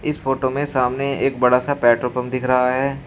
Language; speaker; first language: Hindi; native; Hindi